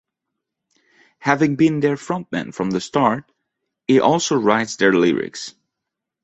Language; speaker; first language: English; non-native, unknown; French